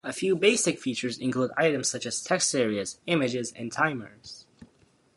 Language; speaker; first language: English; native; English